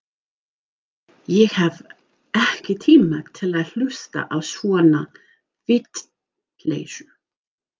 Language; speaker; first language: Icelandic; non-native, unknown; English